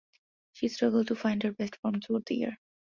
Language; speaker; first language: English; non-native, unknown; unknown